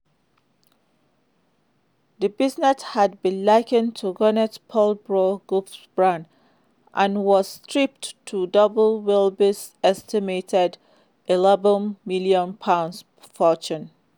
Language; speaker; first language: English; non-native, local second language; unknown